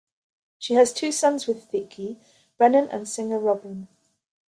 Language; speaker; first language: English; native; English